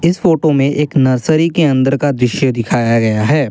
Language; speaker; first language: Hindi; non-native, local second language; Assamese